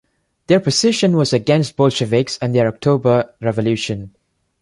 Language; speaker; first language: English; non-native, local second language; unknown